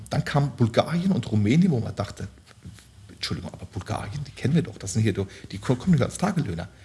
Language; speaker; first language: German; early bilingual, other home language; Turkish